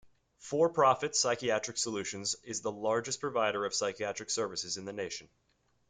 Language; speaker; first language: English; native; English